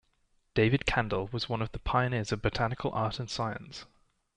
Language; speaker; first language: English; native; English